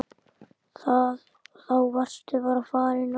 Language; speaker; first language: Icelandic; native; Icelandic